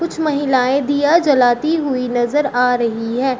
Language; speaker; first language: Hindi; native; Hindi